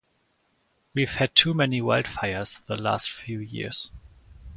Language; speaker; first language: English; non-native, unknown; German